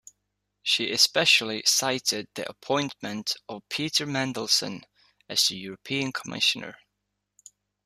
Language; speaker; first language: English; native; English